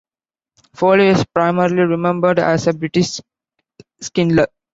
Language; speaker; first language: English; non-native, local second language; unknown